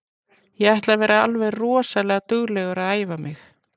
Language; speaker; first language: Icelandic; native; Icelandic